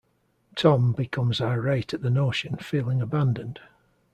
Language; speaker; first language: English; native; English